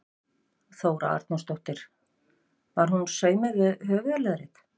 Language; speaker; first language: Icelandic; native; Icelandic